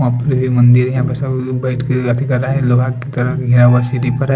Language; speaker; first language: Hindi; non-native, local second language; Bhojpuri